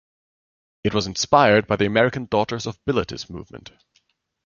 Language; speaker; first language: English; non-native, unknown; German